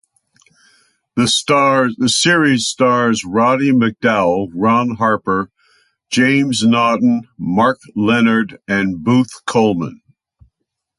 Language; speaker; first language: English; native; English